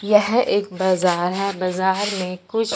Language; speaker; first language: Hindi; non-native, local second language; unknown